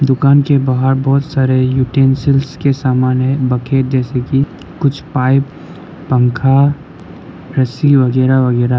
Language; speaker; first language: Hindi; non-native, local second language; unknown